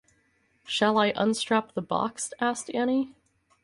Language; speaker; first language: English; native; English